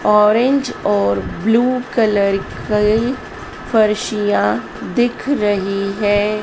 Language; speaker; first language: Hindi; native; Hindi